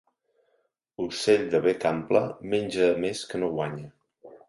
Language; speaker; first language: Catalan; native; Catalan